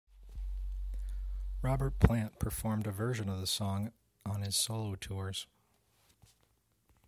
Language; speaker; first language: English; native; English